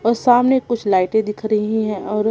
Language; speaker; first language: Hindi; non-native, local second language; Punjabi